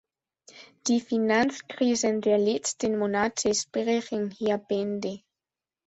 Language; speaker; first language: German; non-native, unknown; Spanish